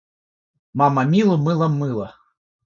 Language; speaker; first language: Russian; non-native, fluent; Georgian